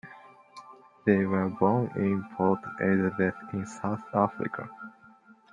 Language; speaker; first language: English; non-native, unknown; Japanese